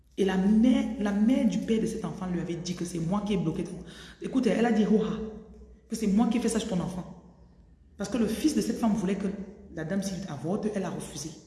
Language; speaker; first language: French; non-native, local second language; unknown